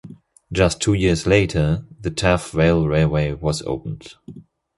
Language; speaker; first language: English; non-native, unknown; German